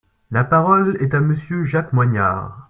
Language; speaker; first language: French; native; French